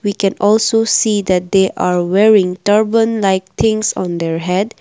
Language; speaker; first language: English; non-native, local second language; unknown